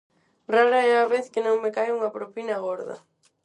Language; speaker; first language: Galician; non-native, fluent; Spanish